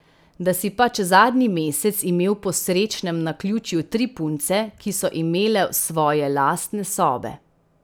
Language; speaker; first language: Slovenian; native; Slovenian